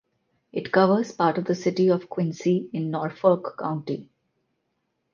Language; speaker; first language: English; non-native, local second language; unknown